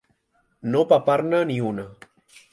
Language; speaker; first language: Catalan; native; Catalan